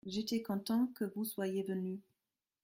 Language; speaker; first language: French; non-native, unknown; German